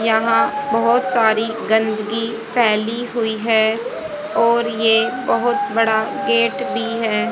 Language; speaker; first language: Hindi; native; Hindi